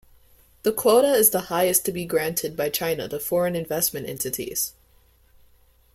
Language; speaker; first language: English; native; English